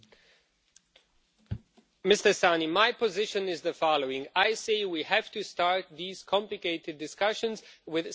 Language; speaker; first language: English; non-native, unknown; Romanian